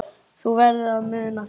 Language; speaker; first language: Icelandic; native; Icelandic